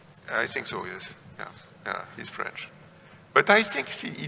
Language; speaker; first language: English; non-native, fluent; French